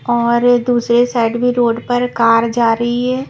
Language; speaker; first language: Hindi; non-native, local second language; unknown